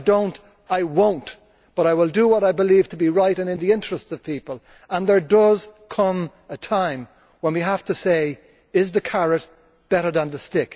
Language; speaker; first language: English; native; English